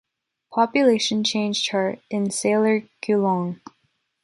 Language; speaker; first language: English; native; English